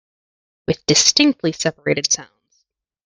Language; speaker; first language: English; native; English